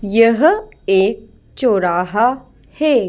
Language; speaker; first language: Hindi; native; Hindi